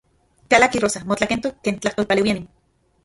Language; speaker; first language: Central Puebla Nahuatl; non-native, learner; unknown